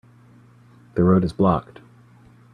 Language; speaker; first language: English; native; English